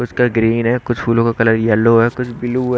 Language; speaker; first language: Hindi; native; Hindi